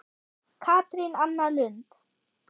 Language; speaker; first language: Icelandic; non-native, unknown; German